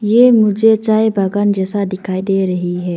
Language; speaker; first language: Hindi; non-native, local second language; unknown